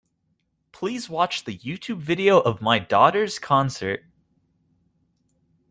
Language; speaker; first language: English; native; English